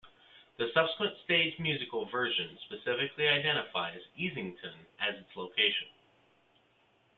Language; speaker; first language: English; native; English